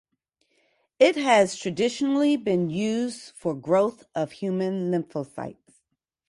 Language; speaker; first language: English; native; English